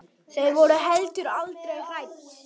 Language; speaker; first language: Icelandic; native; Icelandic